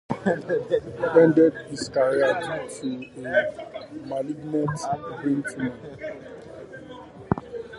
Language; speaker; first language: English; native; English